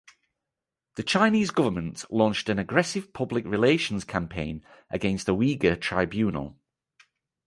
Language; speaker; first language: English; native; English